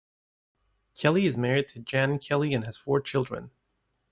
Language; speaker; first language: English; native; English